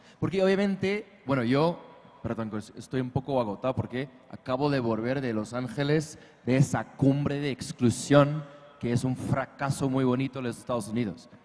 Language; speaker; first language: Spanish; non-native, fluent; English